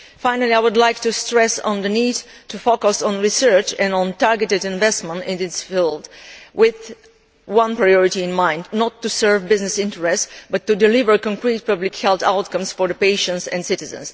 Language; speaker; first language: English; non-native, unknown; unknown